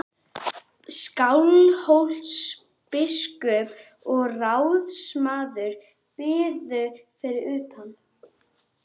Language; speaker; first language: Icelandic; native; Icelandic